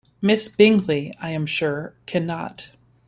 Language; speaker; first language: English; native; English